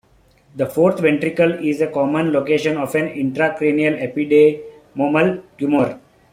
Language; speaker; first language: English; non-native, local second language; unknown